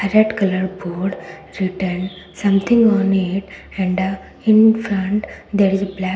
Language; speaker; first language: English; non-native, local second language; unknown